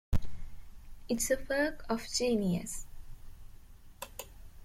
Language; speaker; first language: English; non-native, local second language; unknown